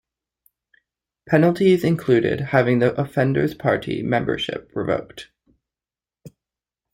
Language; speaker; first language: English; native; English